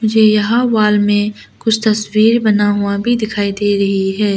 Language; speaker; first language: Hindi; non-native, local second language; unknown